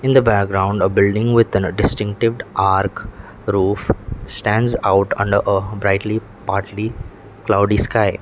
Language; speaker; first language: English; non-native, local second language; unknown